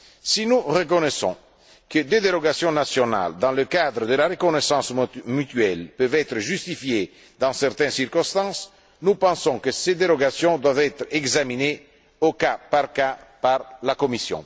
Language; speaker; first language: French; non-native, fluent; Italian